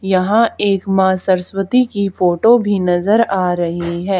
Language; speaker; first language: Hindi; native; Hindi